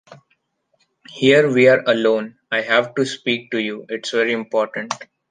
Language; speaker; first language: English; non-native, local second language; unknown